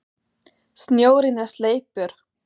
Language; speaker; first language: Icelandic; non-native, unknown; German